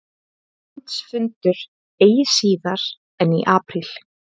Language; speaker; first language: Icelandic; native; Icelandic